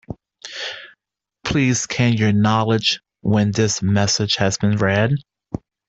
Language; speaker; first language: English; native; English